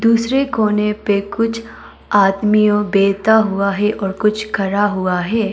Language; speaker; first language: Hindi; non-native, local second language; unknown